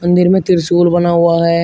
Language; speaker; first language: Hindi; native; Hindi